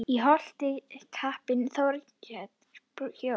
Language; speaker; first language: Icelandic; native; Icelandic